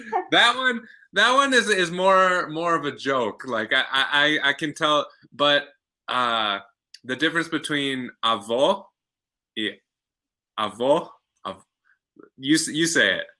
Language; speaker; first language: English; native; English